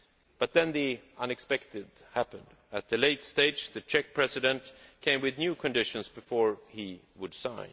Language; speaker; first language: English; non-native, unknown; Swedish